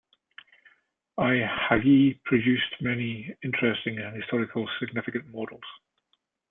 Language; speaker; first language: English; native; English